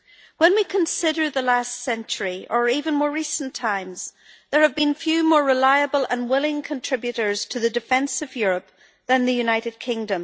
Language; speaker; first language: English; native; English